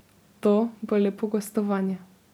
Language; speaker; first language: Slovenian; native; Slovenian